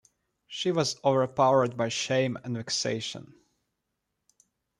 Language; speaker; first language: English; non-native, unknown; Russian